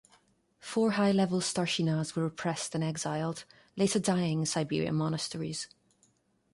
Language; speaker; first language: English; non-native, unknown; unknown